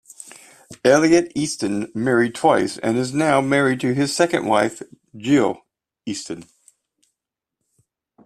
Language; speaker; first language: English; native; English